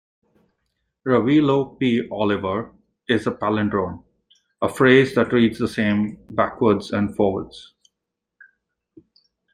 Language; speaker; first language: English; non-native, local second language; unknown